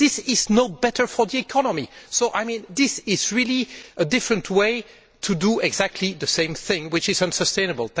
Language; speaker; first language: English; non-native, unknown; French